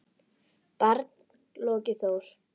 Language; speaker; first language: Icelandic; native; Icelandic